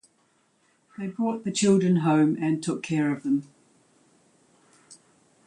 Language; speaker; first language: English; native; English